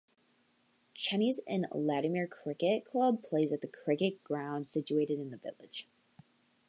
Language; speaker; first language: English; native; English